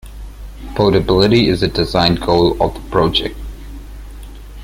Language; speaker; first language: English; non-native, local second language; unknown